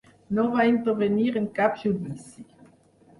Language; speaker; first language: Catalan; non-native, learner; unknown